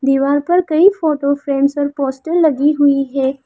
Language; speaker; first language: Hindi; non-native, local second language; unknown